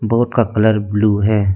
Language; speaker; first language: Hindi; non-native, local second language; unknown